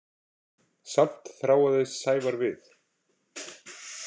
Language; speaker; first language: Icelandic; native; Icelandic